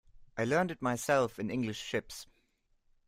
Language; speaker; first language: English; non-native, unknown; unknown